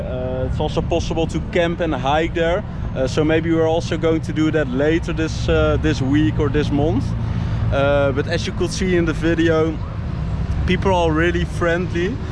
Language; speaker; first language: English; non-native, fluent; Dutch